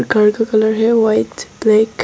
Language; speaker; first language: Hindi; non-native, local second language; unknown